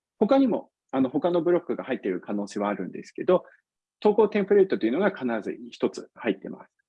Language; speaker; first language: Japanese; non-native, fluent; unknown